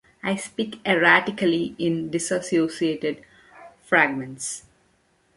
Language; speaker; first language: English; non-native, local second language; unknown